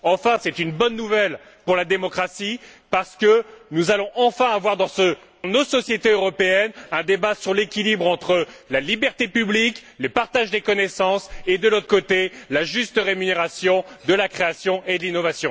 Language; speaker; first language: French; native; French